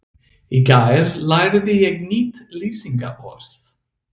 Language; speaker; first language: Icelandic; non-native, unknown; English